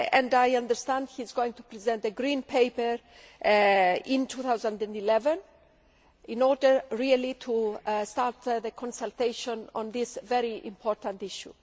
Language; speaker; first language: English; non-native, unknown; Greek